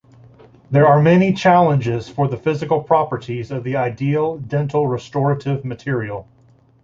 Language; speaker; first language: English; native; English